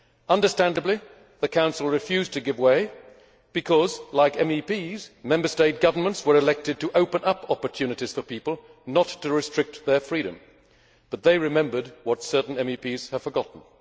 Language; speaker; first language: English; native; English